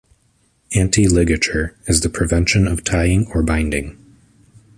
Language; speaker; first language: English; native; English